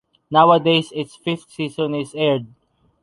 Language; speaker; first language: English; non-native, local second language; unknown